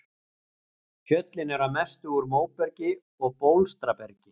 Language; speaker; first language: Icelandic; native; Icelandic